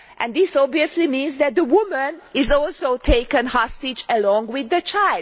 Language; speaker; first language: English; non-native, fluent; Hungarian